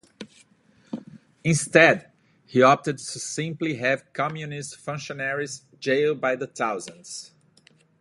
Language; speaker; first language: English; native; English